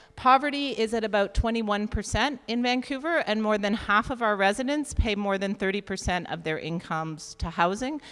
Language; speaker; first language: English; native; English